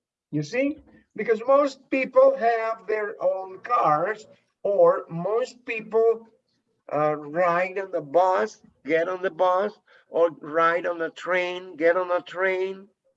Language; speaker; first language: English; non-native, fluent; Spanish